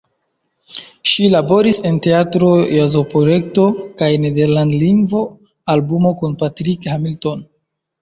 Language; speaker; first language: Esperanto; non-native, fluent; Chinese